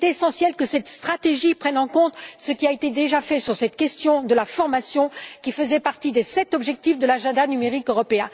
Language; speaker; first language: French; native; French